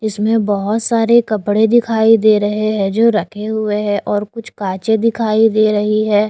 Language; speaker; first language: Hindi; native; Hindi